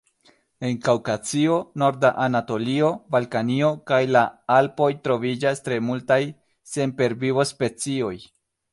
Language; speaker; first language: Esperanto; non-native, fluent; Spanish